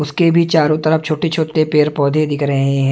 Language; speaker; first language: Hindi; native; Hindi